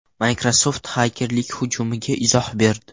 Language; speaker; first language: Uzbek; non-native, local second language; Russian